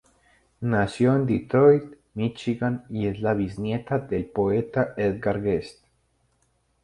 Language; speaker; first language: Spanish; native; Spanish